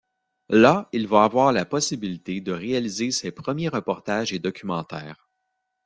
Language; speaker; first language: French; native; French